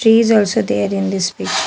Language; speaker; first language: English; non-native, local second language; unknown